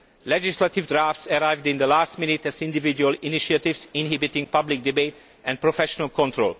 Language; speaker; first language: English; non-native, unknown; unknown